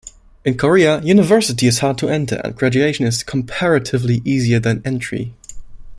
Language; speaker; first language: English; non-native, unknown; German